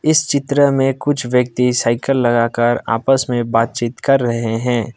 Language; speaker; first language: Hindi; non-native, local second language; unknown